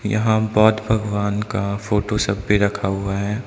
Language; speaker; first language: Hindi; non-native, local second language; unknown